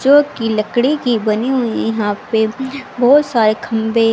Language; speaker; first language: Hindi; native; Hindi